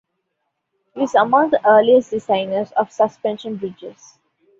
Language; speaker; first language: English; non-native, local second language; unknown